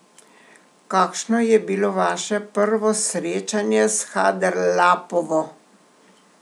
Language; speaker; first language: Slovenian; native; Slovenian